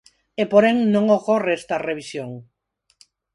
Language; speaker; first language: Galician; non-native, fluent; Spanish